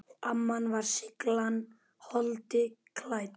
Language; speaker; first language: Icelandic; native; Icelandic